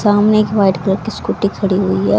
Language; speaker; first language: Hindi; native; Hindi